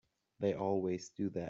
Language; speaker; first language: English; native; English